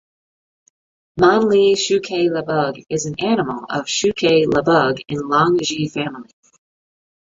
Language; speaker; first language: English; native; English